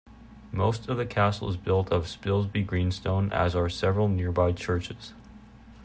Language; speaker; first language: English; native; English